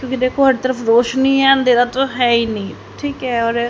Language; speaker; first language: Hindi; native; Hindi